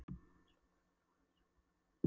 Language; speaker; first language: Icelandic; non-native, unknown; Polish